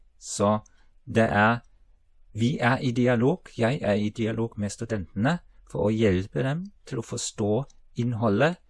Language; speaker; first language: Norwegian; non-native, related language; German